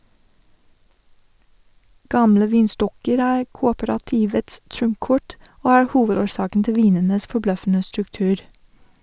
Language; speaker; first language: Norwegian; non-native, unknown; English